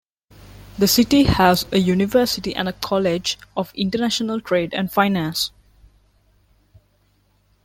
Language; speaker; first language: English; non-native, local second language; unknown